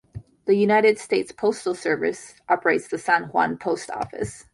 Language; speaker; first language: English; native; English